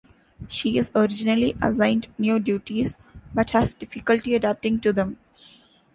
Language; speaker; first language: English; non-native, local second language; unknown